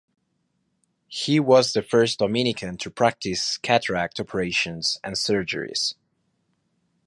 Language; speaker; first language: English; non-native, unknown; Spanish